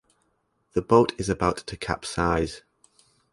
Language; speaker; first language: English; native; English